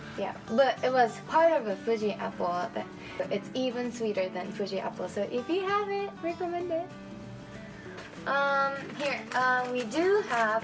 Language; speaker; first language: English; non-native, fluent; Japanese